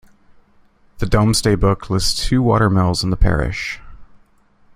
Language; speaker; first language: English; native; English